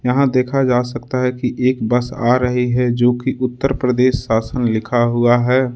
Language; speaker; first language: Hindi; native; Hindi